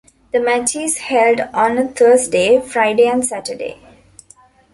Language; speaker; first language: English; non-native, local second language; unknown